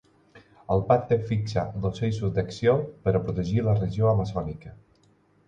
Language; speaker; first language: Catalan; non-native, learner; Spanish